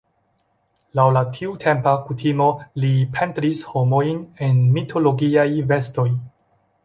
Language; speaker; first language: Esperanto; non-native, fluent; Chinese